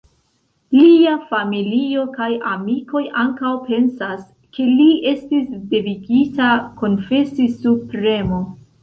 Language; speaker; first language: Esperanto; non-native, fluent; Central Kurdish